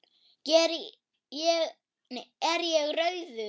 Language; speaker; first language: Icelandic; non-native, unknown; German